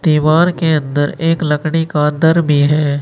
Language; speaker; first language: Hindi; native; Hindi